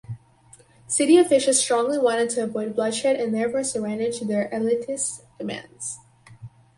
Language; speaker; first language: English; native; English